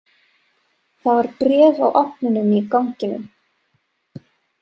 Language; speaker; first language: Icelandic; non-native, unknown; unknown